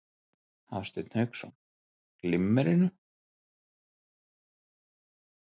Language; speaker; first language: Icelandic; native; Icelandic